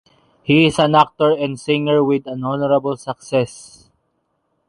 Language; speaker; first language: English; non-native, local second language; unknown